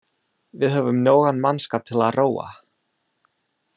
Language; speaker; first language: Icelandic; non-native, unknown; English